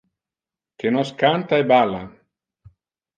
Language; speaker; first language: Interlingua; non-native, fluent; Italian